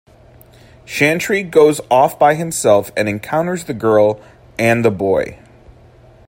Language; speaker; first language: English; native; English